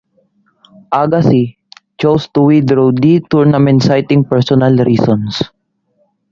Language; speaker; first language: English; non-native, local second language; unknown